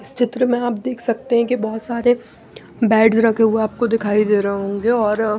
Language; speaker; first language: Hindi; non-native, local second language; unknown